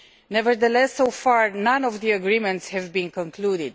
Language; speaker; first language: English; non-native, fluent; Romanian